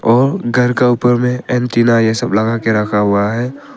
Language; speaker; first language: Hindi; early bilingual, other home language; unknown